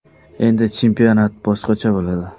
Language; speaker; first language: Uzbek; non-native, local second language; Kara-Kalpak